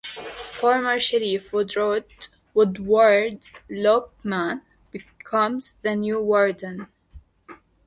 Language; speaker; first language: English; native; English